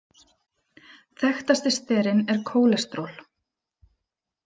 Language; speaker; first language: Icelandic; native; Icelandic